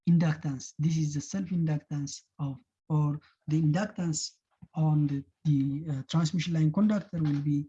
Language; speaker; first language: English; non-native, local second language; Amharic